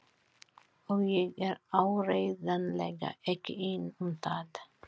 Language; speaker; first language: Icelandic; non-native, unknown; Filipino